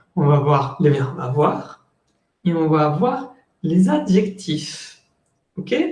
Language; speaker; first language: French; non-native, fluent; Spanish